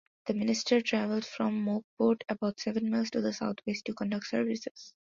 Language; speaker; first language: English; non-native, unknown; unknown